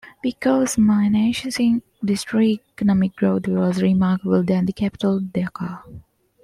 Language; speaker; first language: English; non-native, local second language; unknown